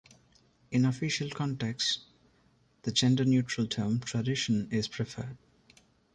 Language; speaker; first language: English; non-native, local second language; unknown